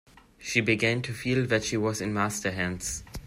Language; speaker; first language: English; non-native, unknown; German